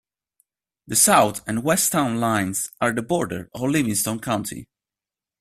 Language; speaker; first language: English; non-native, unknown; Italian